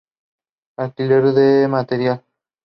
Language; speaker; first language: English; non-native, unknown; Spanish